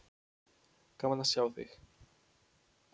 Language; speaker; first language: Icelandic; non-native, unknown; Polish